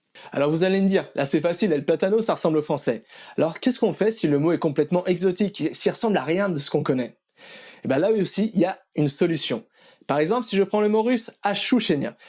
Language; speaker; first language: French; native; French